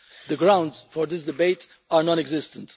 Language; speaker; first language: English; non-native, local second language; Maltese